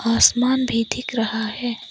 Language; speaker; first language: Hindi; non-native, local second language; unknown